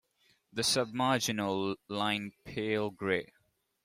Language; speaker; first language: English; non-native, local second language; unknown